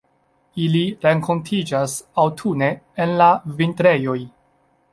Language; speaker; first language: Esperanto; non-native, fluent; Chinese